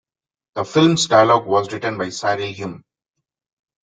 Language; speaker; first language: English; non-native, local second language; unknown